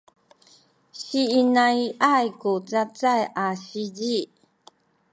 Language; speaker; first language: Sakizaya; non-native, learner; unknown